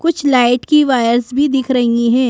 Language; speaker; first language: Hindi; native; Hindi